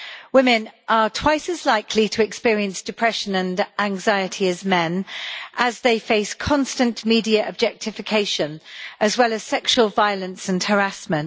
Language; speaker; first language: English; native; English